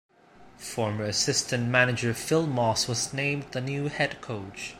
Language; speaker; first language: English; non-native, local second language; Cantonese